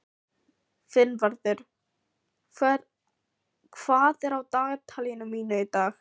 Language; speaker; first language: Icelandic; non-native, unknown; Filipino